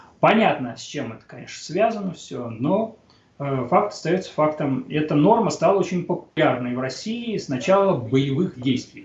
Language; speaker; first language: Russian; native; Russian